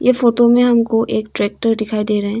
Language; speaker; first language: Hindi; non-native, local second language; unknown